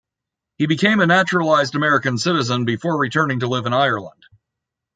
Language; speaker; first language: English; native; English